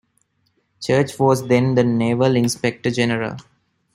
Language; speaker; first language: English; non-native, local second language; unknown